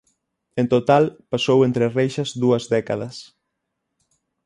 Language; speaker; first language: Galician; native; Galician